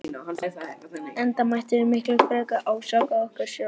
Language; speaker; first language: Icelandic; non-native, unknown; Chinese